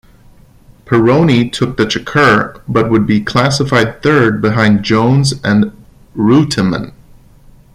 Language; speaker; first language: English; non-native, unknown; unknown